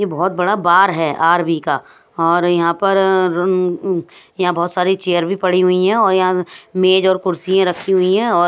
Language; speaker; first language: Hindi; non-native, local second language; Punjabi